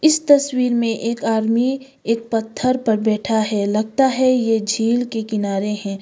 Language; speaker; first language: Hindi; non-native, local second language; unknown